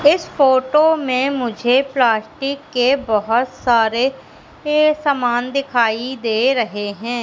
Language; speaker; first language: Hindi; native; Hindi